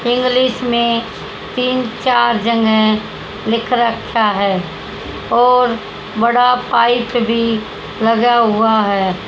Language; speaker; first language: Hindi; native; Hindi